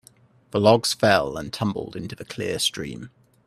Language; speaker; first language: English; native; English